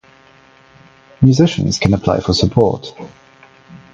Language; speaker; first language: English; non-native, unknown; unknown